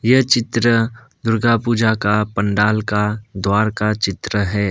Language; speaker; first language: Hindi; non-native, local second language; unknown